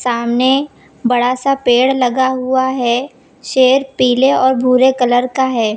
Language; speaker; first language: Hindi; native; Hindi